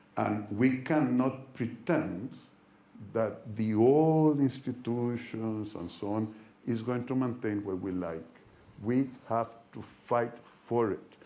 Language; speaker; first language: English; non-native, fluent; Spanish